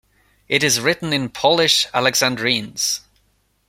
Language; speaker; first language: English; non-native, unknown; Swedish